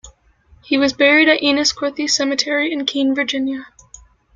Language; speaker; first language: English; native; English